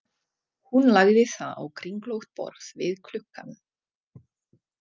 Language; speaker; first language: Icelandic; non-native, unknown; Czech